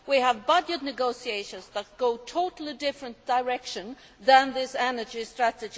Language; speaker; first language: English; non-native, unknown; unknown